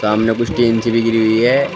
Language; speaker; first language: Hindi; native; Hindi